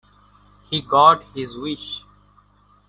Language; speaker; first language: English; non-native, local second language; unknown